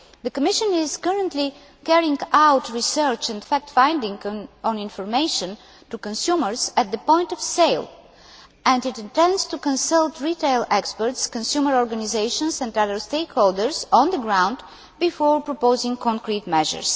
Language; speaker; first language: English; non-native, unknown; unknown